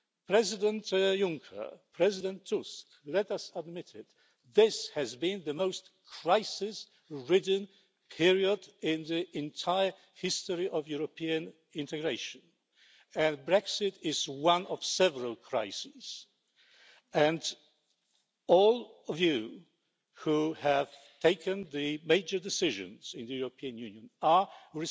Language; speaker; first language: English; non-native, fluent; Polish